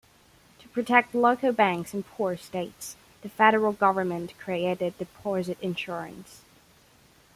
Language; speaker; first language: English; non-native, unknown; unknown